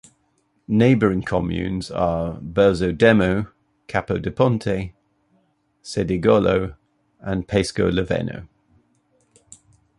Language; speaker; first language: English; native; English